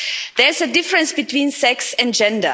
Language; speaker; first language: English; non-native, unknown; German